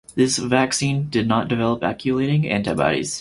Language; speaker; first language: English; native; English